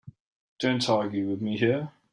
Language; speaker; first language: English; native; English